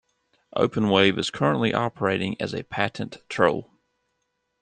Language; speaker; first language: English; native; English